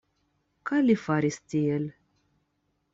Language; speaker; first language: Esperanto; non-native, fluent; Russian